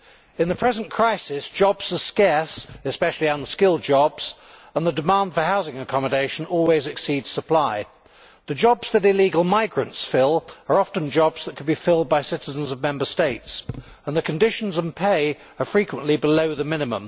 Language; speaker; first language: English; native; English